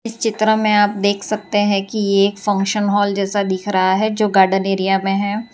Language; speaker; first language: Hindi; non-native, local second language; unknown